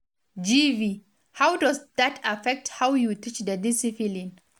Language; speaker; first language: English; non-native, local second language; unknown